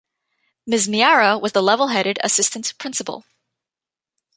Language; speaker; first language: English; native; English